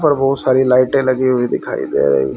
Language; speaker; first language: Hindi; native; Hindi